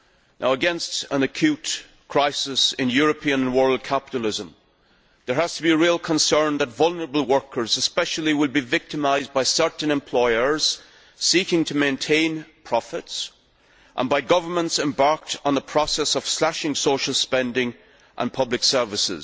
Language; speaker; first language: English; native; English